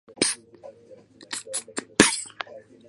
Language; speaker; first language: English; non-native, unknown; Japanese